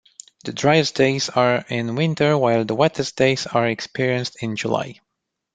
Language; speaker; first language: English; non-native, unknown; Romanian